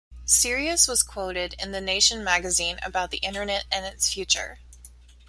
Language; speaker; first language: English; native; English